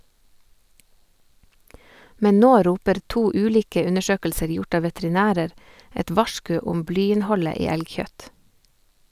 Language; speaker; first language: Norwegian; native; Norwegian